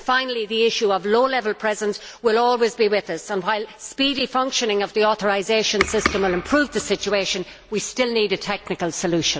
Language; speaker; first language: English; native; English